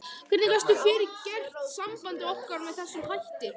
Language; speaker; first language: Icelandic; native; Icelandic